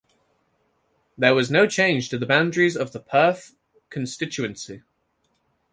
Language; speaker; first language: English; native; English